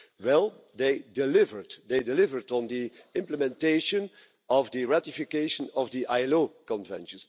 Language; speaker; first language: English; non-native, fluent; Dutch